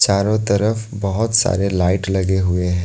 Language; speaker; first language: Hindi; non-native, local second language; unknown